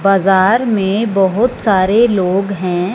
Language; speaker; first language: Hindi; non-native, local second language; Punjabi